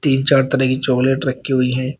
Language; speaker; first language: Hindi; native; Hindi